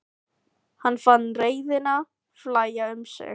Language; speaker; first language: Icelandic; non-native, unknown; Filipino